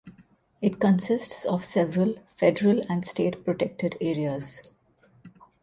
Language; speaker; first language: English; non-native, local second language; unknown